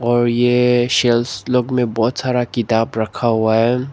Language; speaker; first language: Hindi; non-native, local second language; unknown